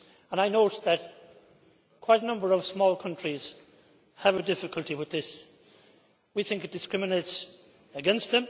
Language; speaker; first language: English; native; English